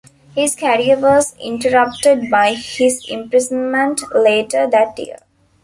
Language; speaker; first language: English; non-native, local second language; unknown